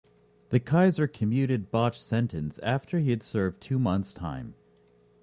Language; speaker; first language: English; native; English